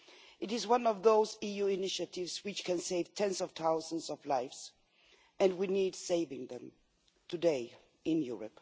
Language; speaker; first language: English; non-native, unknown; Swedish